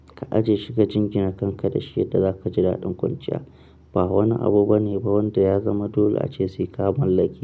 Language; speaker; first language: Hausa; non-native, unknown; Akan